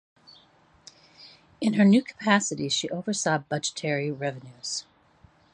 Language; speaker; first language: English; native; English